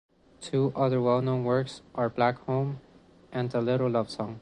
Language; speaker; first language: English; non-native, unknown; Spanish